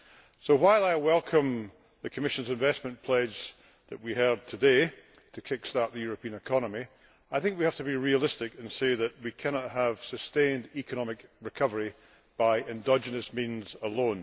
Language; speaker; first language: English; native; English